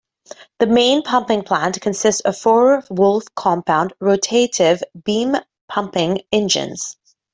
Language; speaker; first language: English; native; English